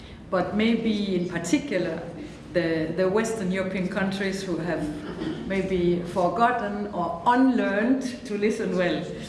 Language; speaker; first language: English; non-native, fluent; Danish